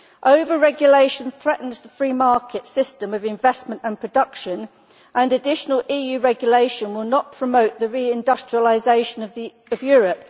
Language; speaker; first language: English; native; English